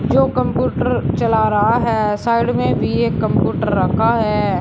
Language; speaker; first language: Hindi; native; Hindi